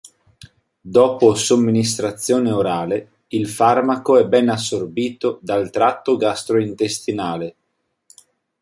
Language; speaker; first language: Italian; native; Italian